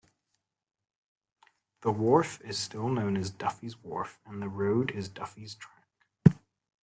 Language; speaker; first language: English; native; English